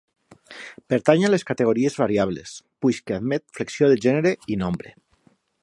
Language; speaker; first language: Catalan; non-native, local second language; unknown